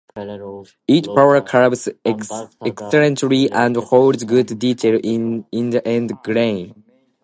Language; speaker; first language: English; non-native, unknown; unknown